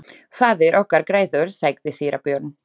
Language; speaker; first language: Icelandic; non-native, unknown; Slovak